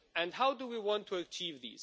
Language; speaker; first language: English; non-native, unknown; Romanian